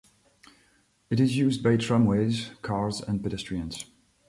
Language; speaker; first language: English; non-native, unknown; French